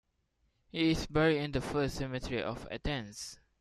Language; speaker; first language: English; non-native, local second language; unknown